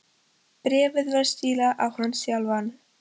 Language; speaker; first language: Icelandic; non-native, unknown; Polish